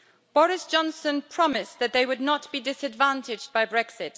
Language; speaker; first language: English; native; English